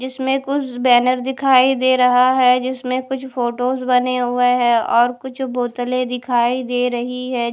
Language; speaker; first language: Hindi; non-native, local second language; Punjabi